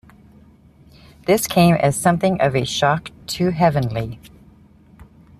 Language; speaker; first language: English; native; English